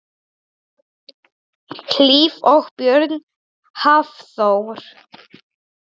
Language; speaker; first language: Icelandic; non-native, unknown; Polish